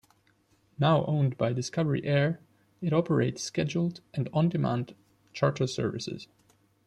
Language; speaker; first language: English; non-native, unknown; German